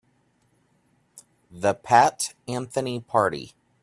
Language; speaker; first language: English; native; English